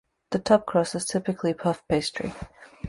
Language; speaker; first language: English; native; English